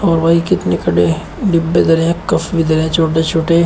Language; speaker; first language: Hindi; native; Hindi